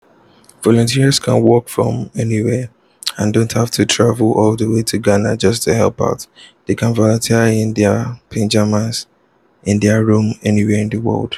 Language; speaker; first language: English; non-native, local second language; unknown